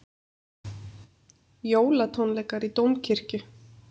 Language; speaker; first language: Icelandic; native; Icelandic